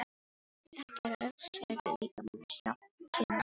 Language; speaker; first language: Icelandic; non-native, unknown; Filipino